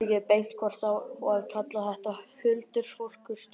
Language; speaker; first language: Icelandic; native; Icelandic